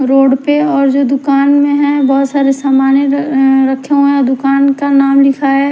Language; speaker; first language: Hindi; native; Hindi